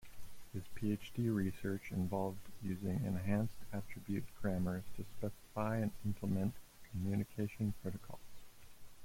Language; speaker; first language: English; native; English